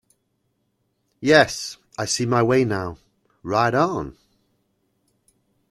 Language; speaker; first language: English; native; English